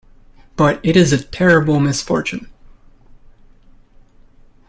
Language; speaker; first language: English; native; English